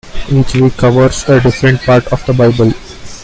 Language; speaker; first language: English; non-native, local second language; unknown